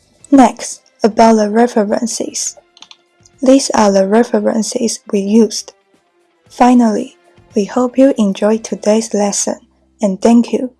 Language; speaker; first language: English; non-native, fluent; Chinese